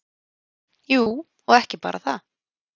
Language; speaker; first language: Icelandic; native; Icelandic